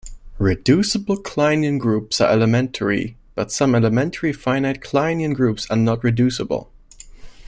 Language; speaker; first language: English; non-native, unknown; German